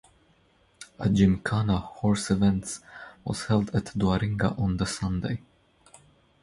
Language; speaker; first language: English; non-native, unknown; Croatian